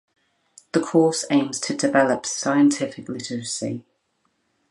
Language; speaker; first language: English; native; English